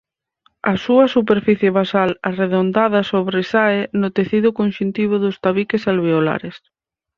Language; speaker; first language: Galician; native; Galician